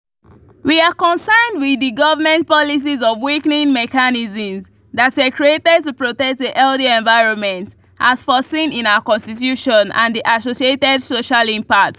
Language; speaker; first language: English; non-native, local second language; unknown